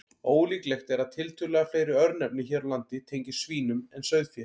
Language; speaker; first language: Icelandic; native; Icelandic